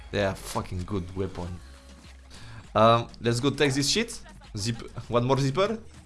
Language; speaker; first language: English; non-native, learner; French